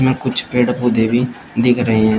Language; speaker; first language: Hindi; native; Hindi